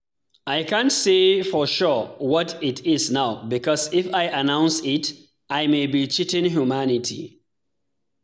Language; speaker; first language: English; non-native, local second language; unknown